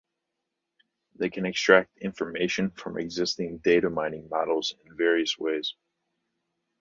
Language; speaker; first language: English; native; English